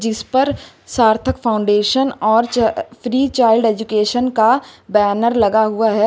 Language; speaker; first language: Hindi; native; Hindi